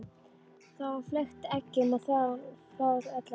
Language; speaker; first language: Icelandic; native; Icelandic